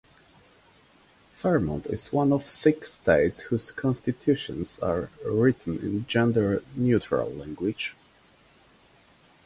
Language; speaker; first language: English; non-native, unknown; Polish